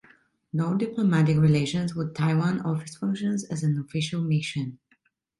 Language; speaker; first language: English; non-native, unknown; Italian